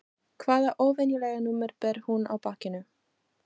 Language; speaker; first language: Icelandic; non-native, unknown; Portuguese